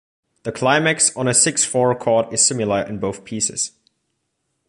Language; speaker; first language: English; non-native, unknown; German